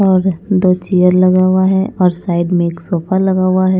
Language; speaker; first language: Hindi; non-native, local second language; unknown